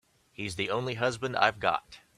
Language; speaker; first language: English; native; English